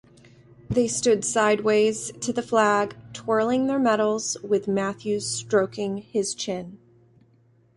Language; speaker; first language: English; native; English